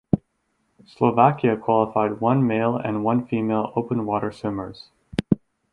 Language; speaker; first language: English; native; English